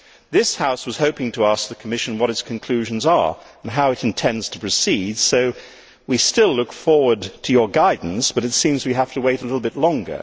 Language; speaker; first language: English; native; English